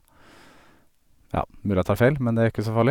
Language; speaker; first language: Norwegian; native; Norwegian